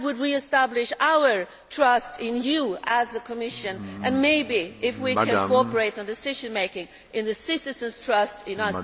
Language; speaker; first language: English; non-native, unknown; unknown